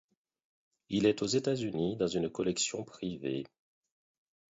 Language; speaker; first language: French; non-native, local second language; Haitian Creole